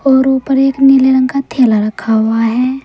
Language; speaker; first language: Hindi; native; Hindi